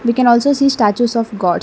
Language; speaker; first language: English; non-native, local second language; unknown